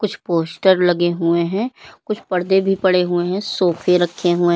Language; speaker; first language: Hindi; native; Hindi